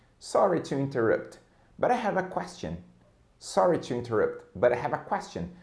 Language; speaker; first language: English; non-native, fluent; Portuguese